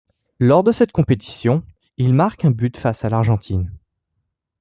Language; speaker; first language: French; native; French